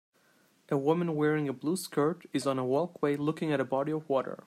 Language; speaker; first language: English; non-native, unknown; Turkish